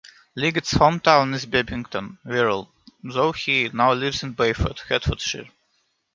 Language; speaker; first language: English; non-native, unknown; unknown